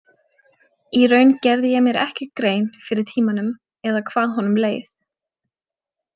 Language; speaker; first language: Icelandic; native; Icelandic